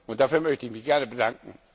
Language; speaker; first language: German; non-native, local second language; Luxembourgish